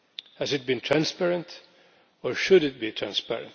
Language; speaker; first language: English; non-native, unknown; Finnish